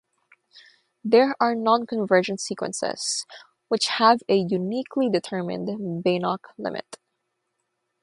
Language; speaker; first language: English; non-native, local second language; Filipino